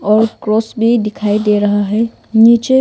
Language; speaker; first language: Hindi; non-native, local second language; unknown